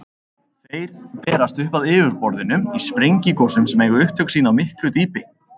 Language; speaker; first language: Icelandic; native; Icelandic